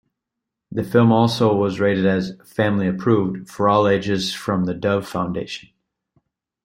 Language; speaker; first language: English; native; English